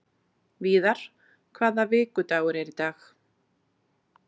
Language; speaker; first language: Icelandic; native; Icelandic